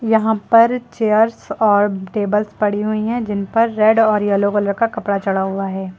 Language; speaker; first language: Hindi; native; Hindi